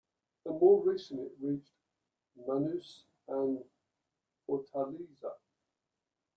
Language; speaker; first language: English; native; English